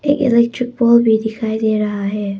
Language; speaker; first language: Hindi; non-native, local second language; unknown